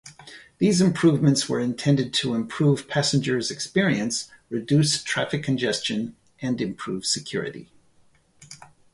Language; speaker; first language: English; native; English